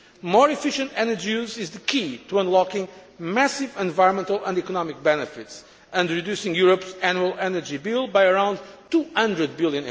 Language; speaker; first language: English; non-native, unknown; Portuguese